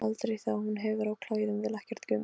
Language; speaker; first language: Icelandic; non-native, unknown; Polish